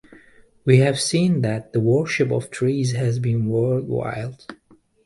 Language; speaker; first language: English; native; English